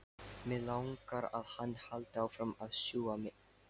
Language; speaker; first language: Icelandic; non-native, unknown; Lithuanian